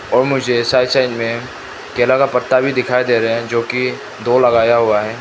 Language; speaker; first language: Hindi; non-native, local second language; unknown